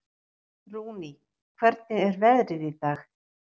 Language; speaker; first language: Icelandic; native; Icelandic